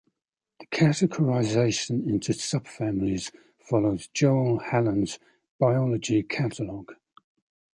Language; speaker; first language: English; native; English